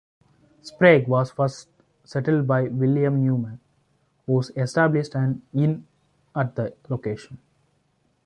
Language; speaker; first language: English; non-native, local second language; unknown